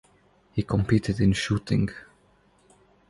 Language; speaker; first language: English; non-native, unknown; Croatian